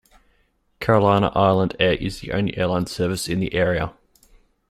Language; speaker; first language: English; native; English